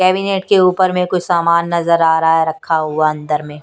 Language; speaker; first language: Hindi; non-native, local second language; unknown